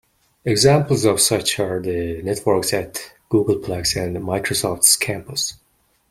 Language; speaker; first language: English; non-native, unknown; Mongolian